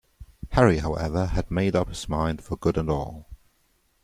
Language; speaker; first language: English; non-native, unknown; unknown